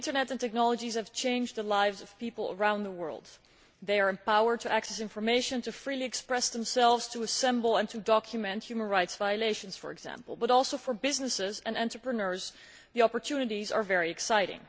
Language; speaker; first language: English; non-native, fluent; Dutch